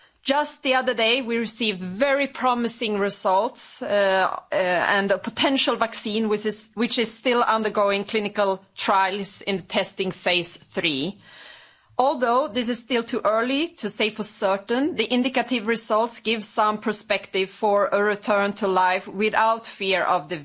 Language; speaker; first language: English; non-native, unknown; Swedish